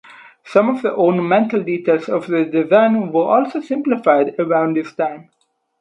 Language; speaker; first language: English; non-native, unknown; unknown